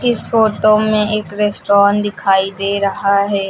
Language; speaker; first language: Hindi; native; Hindi